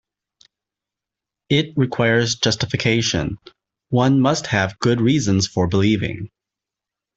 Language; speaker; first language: English; native; English